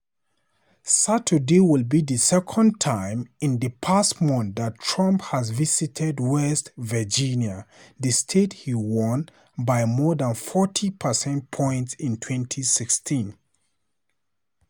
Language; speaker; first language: English; non-native, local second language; Hausa